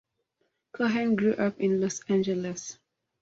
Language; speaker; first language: English; non-native, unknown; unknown